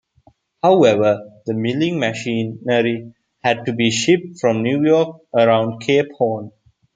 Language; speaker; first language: English; non-native, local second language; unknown